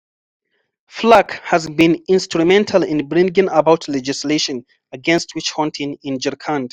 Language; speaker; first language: English; non-native, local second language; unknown